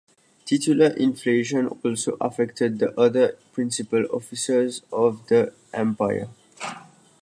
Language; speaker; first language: English; native; English